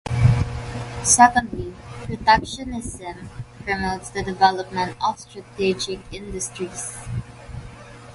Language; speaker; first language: English; non-native, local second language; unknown